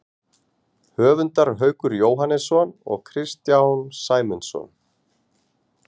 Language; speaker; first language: Icelandic; native; Icelandic